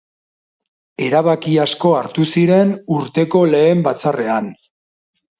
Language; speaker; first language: Basque; non-native, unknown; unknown